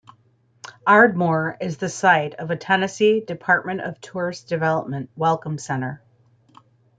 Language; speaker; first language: English; native; English